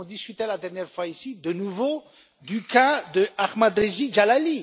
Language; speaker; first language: French; non-native, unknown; Romanian